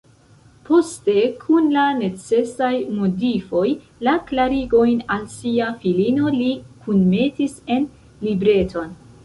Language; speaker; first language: Esperanto; non-native, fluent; Central Kurdish